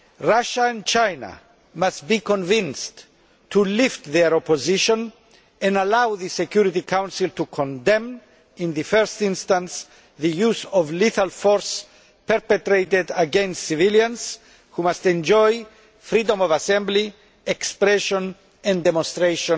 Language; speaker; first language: English; non-native, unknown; Greek